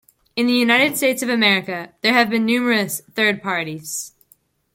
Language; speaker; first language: English; native; English